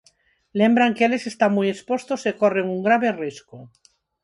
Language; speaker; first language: Galician; non-native, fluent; Spanish